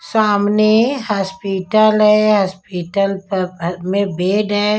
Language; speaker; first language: Hindi; non-native, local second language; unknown